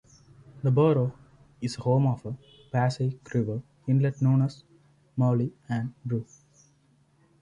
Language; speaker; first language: English; non-native, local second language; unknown